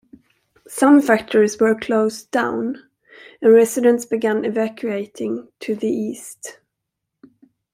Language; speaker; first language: English; non-native, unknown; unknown